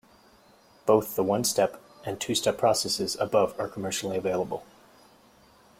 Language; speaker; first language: English; native; English